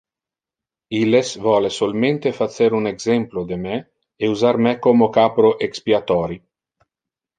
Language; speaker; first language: Interlingua; non-native, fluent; Italian